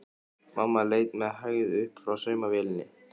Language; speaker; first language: Icelandic; native; Icelandic